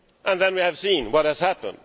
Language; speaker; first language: English; non-native, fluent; Swedish